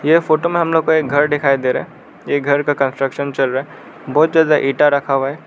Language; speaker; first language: Hindi; non-native, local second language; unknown